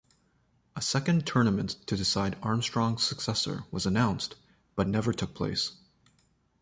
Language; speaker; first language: English; native; English